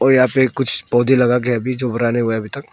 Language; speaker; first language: Hindi; non-native, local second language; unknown